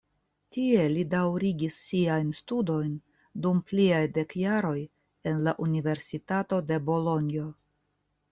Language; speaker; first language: Esperanto; non-native, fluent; Russian